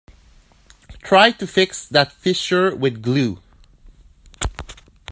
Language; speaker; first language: English; native; English